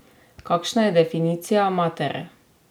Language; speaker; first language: Slovenian; native; Slovenian